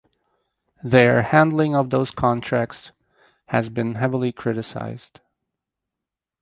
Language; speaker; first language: English; native; English